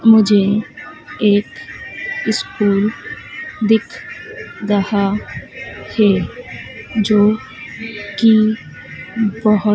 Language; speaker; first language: Hindi; native; Hindi